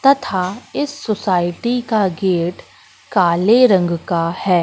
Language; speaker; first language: Hindi; native; Hindi